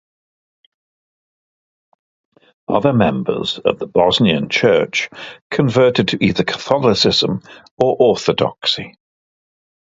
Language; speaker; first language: English; native; English